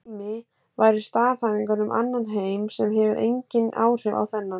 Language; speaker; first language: Icelandic; native; Icelandic